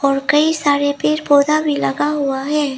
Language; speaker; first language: Hindi; early bilingual, other home language; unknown